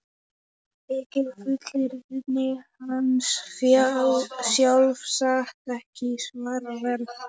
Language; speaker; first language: Icelandic; non-native, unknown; Polish